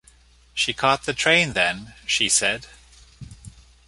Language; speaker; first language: English; native; English